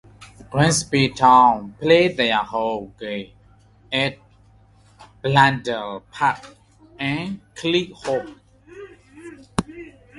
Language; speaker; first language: English; non-native, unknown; Burmese